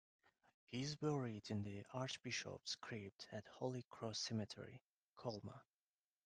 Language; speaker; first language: English; non-native, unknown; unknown